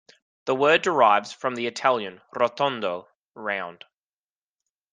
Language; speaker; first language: English; native; English